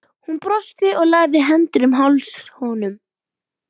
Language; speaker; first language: Icelandic; native; Icelandic